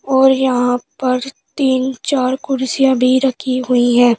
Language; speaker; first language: Hindi; native; Hindi